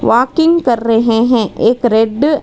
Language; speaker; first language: Hindi; non-native, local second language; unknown